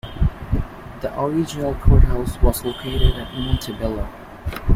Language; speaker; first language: English; native; English